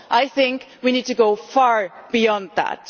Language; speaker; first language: English; non-native, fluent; German